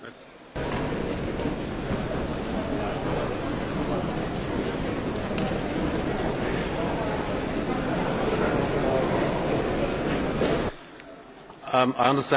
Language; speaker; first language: English; native; English